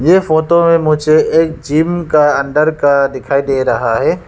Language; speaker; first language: Hindi; non-native, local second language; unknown